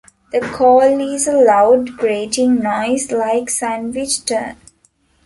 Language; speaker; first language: English; non-native, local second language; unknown